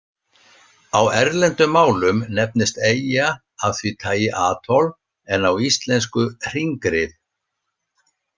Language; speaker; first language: Icelandic; native; Icelandic